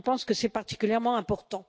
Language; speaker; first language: French; native; French